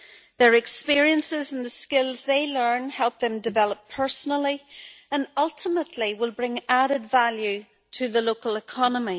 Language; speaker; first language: English; native; English